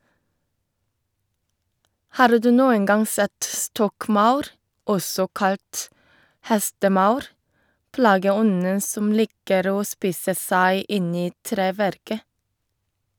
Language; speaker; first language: Norwegian; non-native, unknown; Korean